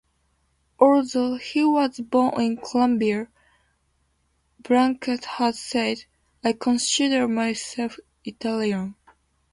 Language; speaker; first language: English; non-native, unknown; Japanese